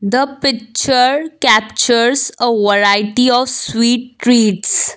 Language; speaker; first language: English; non-native, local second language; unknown